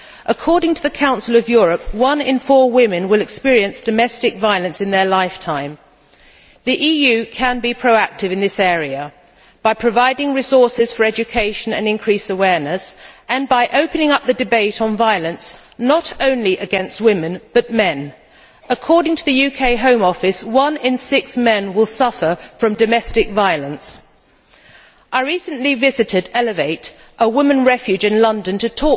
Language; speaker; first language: English; native; English